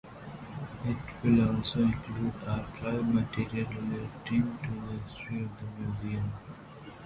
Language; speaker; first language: English; non-native, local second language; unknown